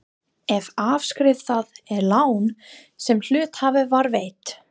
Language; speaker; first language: Icelandic; non-native, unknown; English